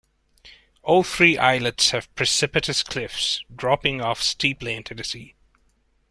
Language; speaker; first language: English; non-native, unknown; Hungarian